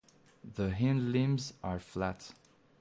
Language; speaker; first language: English; non-native, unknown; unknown